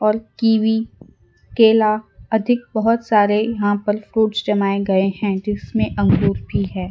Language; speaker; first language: Hindi; non-native, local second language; Gujarati